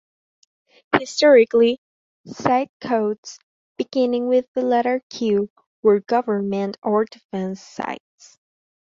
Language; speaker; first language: English; non-native, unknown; Spanish